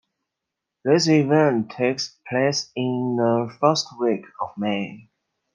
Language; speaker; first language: English; non-native, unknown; Chinese